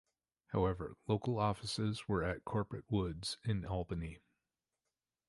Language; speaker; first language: English; native; English